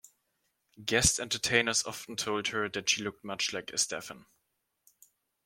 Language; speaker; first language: English; non-native, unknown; German